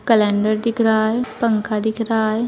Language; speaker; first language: Hindi; native; Hindi